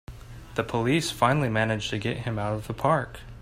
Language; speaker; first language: English; native; English